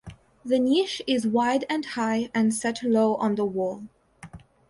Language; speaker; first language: English; non-native, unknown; Russian